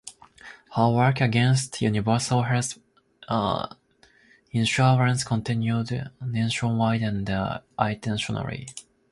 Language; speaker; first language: English; non-native, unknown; Japanese